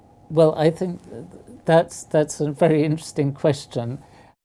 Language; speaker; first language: English; native; English